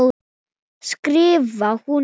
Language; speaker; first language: Icelandic; non-native, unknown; Thai